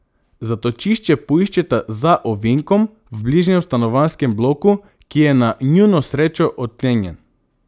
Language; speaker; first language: Slovenian; non-native, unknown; Macedonian